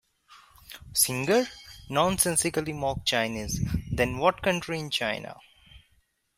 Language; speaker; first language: English; non-native, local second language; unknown